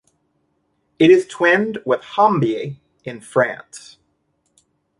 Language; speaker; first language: English; native; English